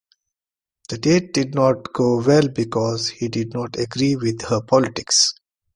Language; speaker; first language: English; non-native, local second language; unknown